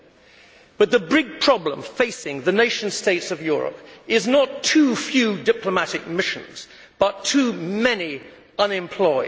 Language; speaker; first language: English; native; English